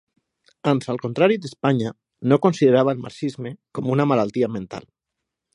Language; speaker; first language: Catalan; non-native, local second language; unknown